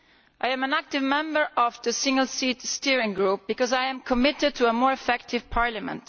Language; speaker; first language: English; non-native, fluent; Italian